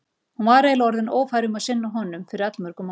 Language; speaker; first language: Icelandic; native; Icelandic